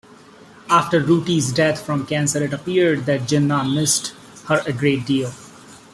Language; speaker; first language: English; non-native, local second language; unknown